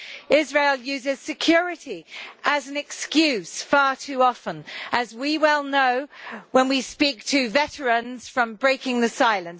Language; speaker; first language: English; native; English